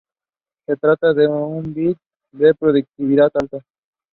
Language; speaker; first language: English; non-native, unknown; Spanish